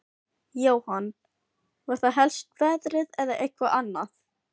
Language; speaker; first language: Icelandic; non-native, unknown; Filipino